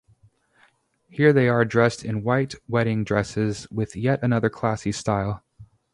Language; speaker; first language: English; native; English